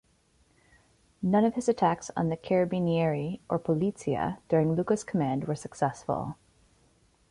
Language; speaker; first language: English; native; English